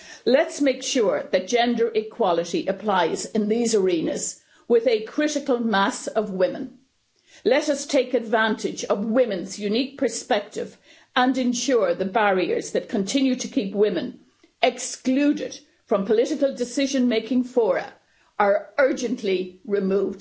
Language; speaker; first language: English; native; English